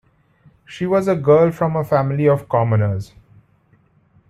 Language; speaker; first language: English; non-native, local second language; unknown